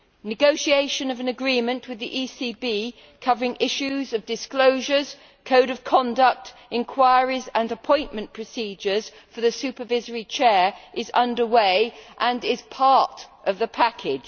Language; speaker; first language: English; native; English